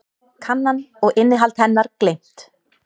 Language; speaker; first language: Icelandic; native; Icelandic